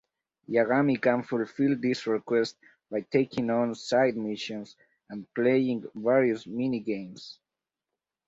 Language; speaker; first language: English; native; English